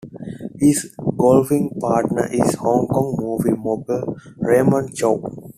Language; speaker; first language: English; non-native, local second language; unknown